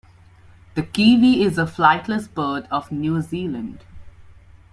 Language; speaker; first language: English; non-native, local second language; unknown